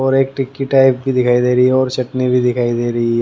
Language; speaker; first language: Hindi; native; Hindi